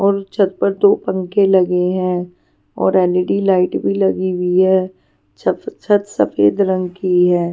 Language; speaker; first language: Hindi; non-native, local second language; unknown